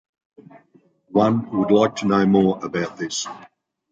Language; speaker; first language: English; native; English